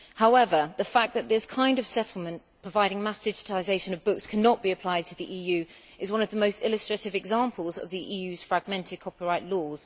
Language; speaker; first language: English; native; English